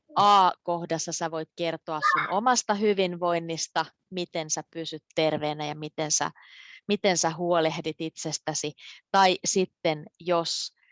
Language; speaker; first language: Finnish; native; Finnish